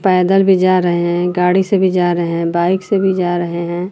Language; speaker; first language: Hindi; native; Hindi